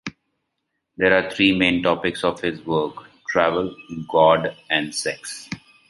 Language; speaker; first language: English; non-native, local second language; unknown